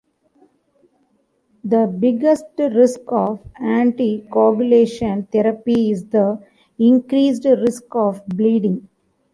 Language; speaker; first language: English; non-native, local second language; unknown